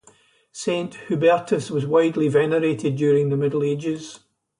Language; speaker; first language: English; native; English